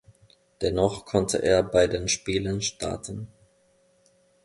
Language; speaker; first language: German; non-native, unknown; Finnish